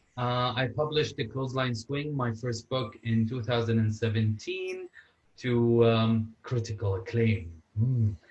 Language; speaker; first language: English; non-native, fluent; Arabic